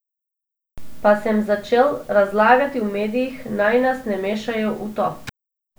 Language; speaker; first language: Slovenian; non-native, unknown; Macedonian